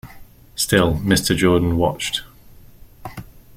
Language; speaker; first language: English; native; English